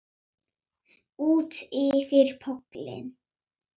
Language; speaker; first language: Icelandic; non-native, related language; Swedish